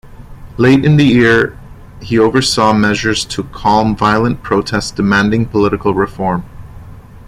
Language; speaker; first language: English; non-native, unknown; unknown